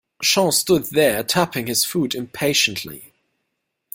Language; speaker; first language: English; non-native, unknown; German